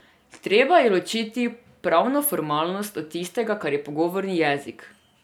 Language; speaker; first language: Slovenian; non-native, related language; Serbian